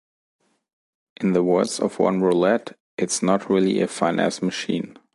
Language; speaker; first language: English; non-native, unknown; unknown